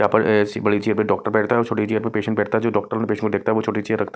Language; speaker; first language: Hindi; non-native, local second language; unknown